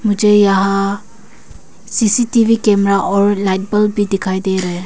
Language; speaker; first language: Hindi; early bilingual, other home language; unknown